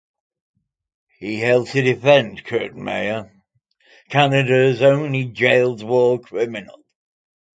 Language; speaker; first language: English; native; English